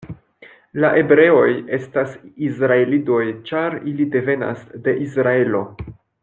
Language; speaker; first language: Esperanto; non-native, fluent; French